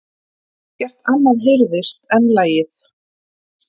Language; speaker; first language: Icelandic; native; Icelandic